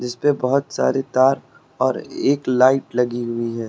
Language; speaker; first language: Hindi; native; Hindi